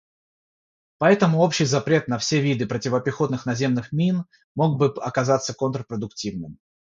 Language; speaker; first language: Russian; non-native, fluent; Georgian